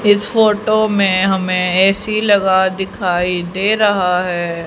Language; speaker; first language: Hindi; native; Hindi